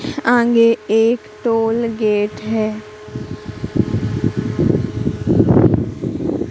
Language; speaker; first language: Hindi; native; Hindi